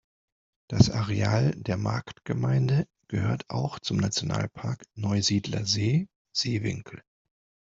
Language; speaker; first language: German; non-native, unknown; Spanish